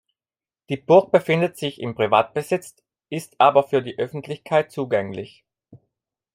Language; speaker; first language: German; non-native, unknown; Italian